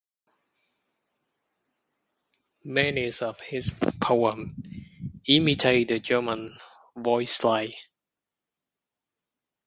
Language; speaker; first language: English; non-native, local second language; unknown